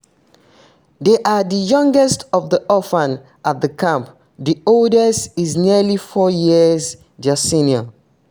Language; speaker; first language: English; non-native, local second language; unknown